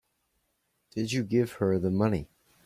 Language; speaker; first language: English; native; English